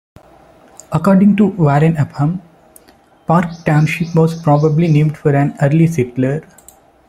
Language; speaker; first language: English; non-native, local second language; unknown